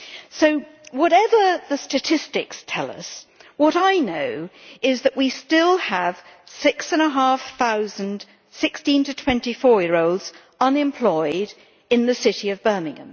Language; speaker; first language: English; native; English